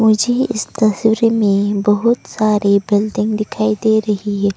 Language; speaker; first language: Hindi; non-native, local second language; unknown